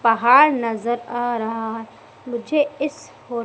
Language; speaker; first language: Hindi; native; Hindi